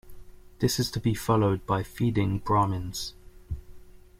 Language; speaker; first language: English; native; English